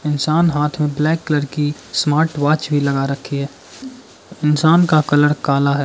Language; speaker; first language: Hindi; non-native, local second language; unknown